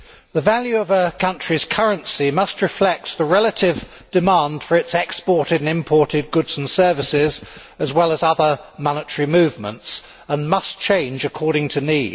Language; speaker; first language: English; native; English